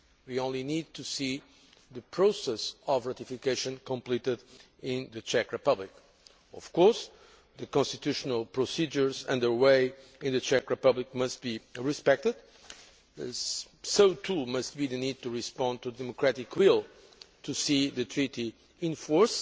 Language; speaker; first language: English; non-native, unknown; Portuguese